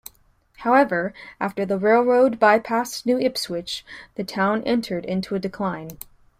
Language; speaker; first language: English; native; English